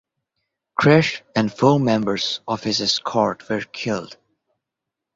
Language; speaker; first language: English; non-native, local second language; Bangla